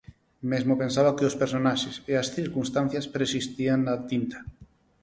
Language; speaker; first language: Galician; non-native, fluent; Spanish